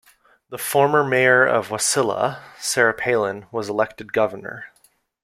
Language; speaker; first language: English; native; English